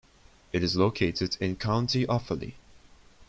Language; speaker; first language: English; non-native, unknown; Turkish